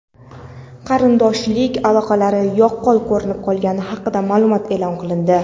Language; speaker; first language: Uzbek; non-native, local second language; Kara-Kalpak